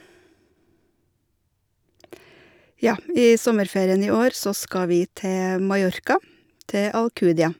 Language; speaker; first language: Norwegian; native; Norwegian